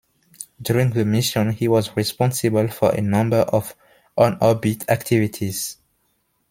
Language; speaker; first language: English; non-native, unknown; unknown